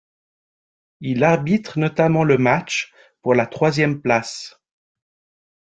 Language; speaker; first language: French; native; French